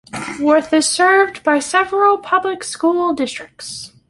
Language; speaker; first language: English; native; English